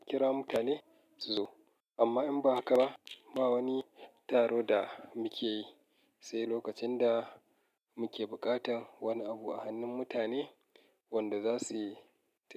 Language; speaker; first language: Hausa; native; Hausa